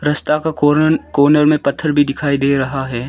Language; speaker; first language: Hindi; early bilingual, other home language; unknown